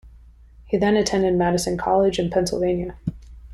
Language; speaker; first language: English; native; English